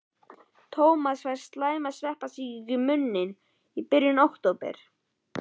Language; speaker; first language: Icelandic; native; Icelandic